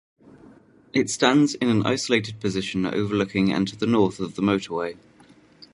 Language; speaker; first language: English; native; English